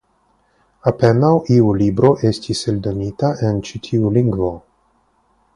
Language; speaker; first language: Esperanto; non-native, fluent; Russian